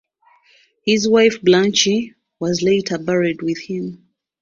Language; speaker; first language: English; non-native, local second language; Ganda